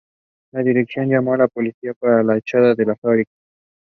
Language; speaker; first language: English; non-native, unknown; Spanish